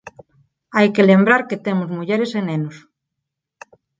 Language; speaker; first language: Galician; non-native, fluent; Spanish